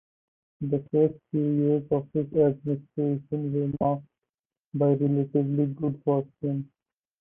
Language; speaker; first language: English; non-native, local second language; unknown